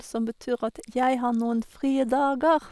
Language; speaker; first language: Norwegian; non-native, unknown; German